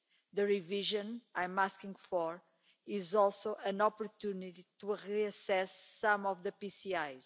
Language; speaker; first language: English; non-native, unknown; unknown